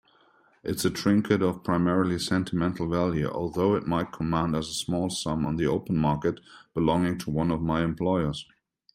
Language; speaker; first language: English; non-native, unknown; German